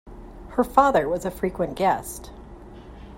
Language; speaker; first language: English; native; English